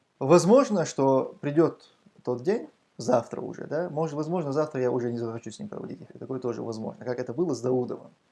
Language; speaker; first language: Russian; non-native, local second language; Chechen